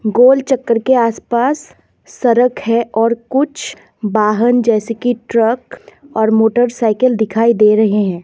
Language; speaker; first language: Hindi; non-native, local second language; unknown